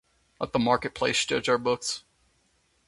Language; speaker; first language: English; native; English